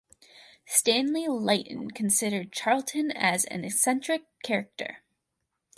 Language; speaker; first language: English; native; English